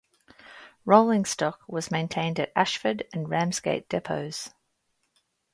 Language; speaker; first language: English; native; English